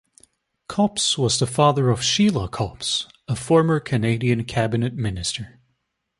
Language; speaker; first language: English; native; English